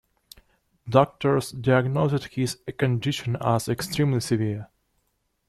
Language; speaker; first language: English; non-native, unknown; Russian